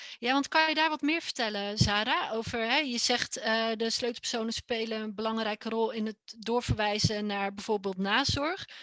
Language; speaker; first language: Dutch; native; Dutch